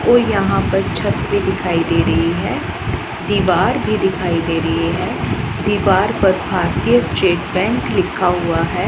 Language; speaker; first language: Hindi; non-native, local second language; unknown